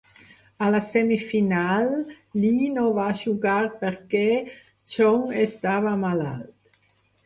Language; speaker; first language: Catalan; non-native, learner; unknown